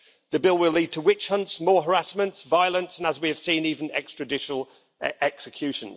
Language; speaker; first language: English; native; English